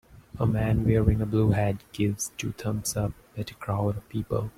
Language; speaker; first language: English; non-native, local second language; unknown